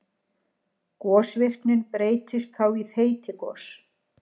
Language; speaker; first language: Icelandic; native; Icelandic